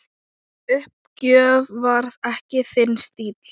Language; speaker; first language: Icelandic; non-native, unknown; Thai